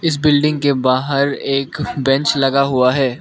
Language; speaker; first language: Hindi; non-native, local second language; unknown